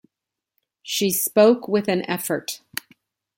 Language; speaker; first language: English; native; English